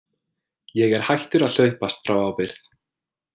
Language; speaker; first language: Icelandic; non-native, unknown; English